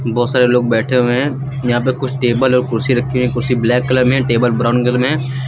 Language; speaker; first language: Hindi; native; Hindi